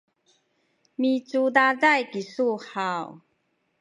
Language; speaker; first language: Sakizaya; non-native, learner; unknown